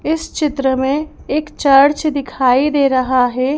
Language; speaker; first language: Hindi; native; Hindi